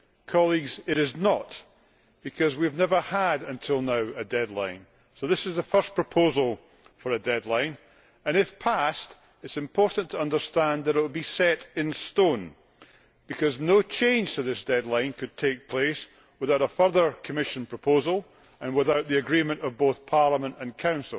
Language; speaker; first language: English; native; English